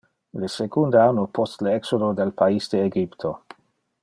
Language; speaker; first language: Interlingua; non-native, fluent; Dutch